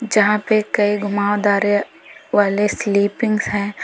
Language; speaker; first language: Hindi; native; Hindi